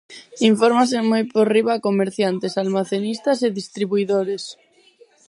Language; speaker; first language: Galician; non-native, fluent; Spanish